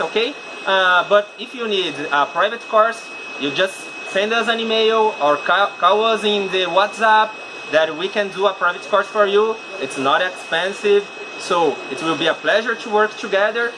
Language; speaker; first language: English; non-native, fluent; Portuguese